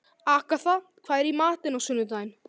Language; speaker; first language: Icelandic; native; Icelandic